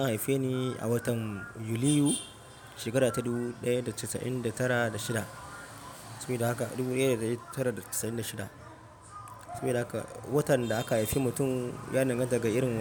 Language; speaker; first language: Hausa; non-native, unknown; Yoruba